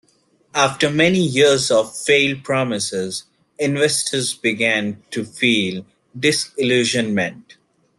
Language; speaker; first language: English; non-native, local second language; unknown